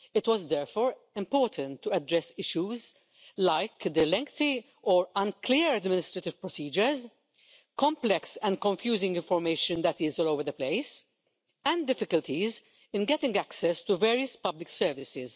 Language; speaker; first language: English; non-native, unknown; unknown